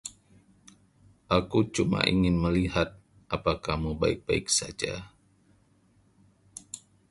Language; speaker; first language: Indonesian; non-native, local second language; Achinese